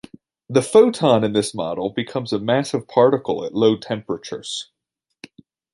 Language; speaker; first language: English; native; English